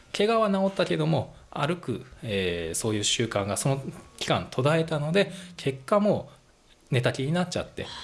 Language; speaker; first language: Japanese; native; Japanese